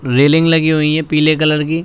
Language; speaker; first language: Hindi; native; Hindi